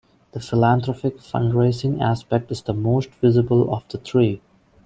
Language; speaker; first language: English; non-native, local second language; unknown